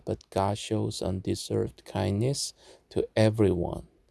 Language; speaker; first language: English; non-native, fluent; Korean